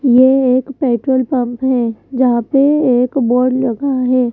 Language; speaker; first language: Hindi; native; Hindi